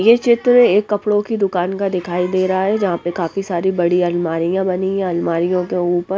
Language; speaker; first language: Hindi; non-native, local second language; Punjabi